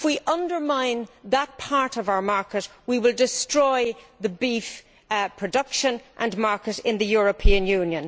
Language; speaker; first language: English; native; English